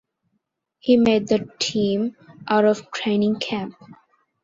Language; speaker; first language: English; non-native, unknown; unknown